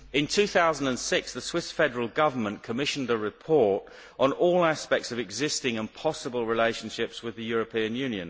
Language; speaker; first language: English; native; English